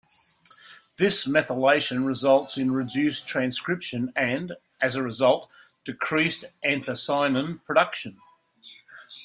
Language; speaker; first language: English; native; English